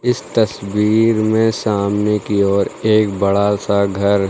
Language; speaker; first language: Hindi; native; Hindi